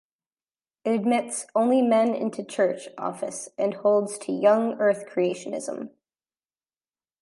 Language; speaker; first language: English; native; English